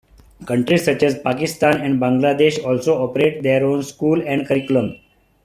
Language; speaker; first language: English; non-native, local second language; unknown